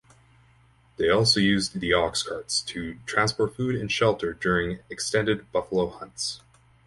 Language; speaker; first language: English; native; English